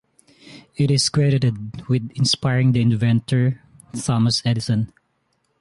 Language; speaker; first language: English; non-native, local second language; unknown